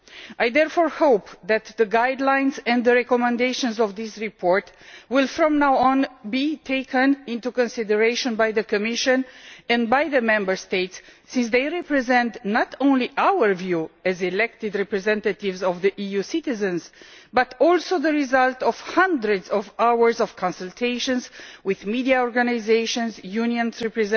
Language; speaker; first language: English; non-native, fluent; Romanian